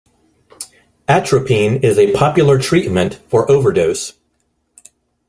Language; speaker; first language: English; non-native, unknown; Spanish